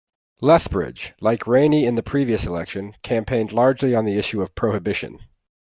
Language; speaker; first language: English; native; English